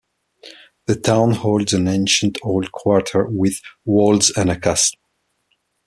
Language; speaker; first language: English; non-native, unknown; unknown